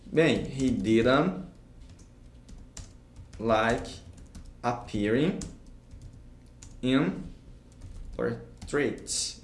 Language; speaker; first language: English; non-native, fluent; Portuguese